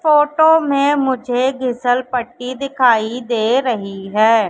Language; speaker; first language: Hindi; native; Hindi